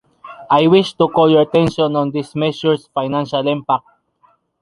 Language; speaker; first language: English; non-native, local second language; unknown